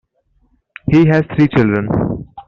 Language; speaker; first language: English; non-native, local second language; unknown